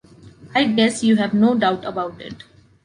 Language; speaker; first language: English; non-native, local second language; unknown